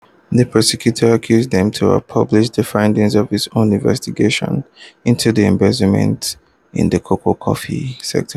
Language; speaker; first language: English; non-native, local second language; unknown